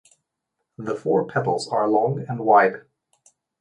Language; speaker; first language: English; non-native, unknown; Slovenian